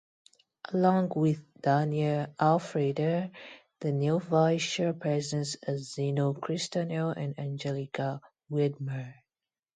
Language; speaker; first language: English; non-native, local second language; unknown